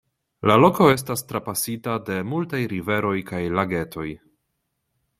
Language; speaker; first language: Esperanto; non-native, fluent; Polish